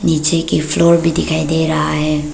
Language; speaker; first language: Hindi; non-native, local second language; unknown